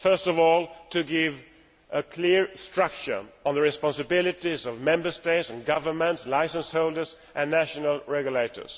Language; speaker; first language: English; non-native, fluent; Swedish